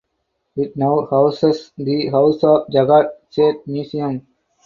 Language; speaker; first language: English; non-native, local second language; Tamil